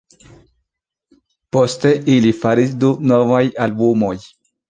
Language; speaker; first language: Esperanto; non-native, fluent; Spanish